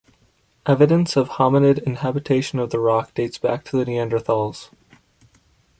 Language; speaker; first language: English; native; English